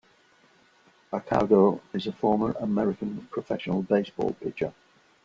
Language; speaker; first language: English; non-native, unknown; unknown